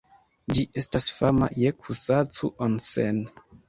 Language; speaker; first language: Esperanto; non-native, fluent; Kinyarwanda